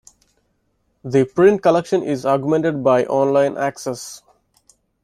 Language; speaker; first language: English; non-native, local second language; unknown